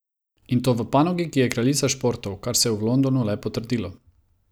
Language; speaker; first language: Slovenian; non-native, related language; Croatian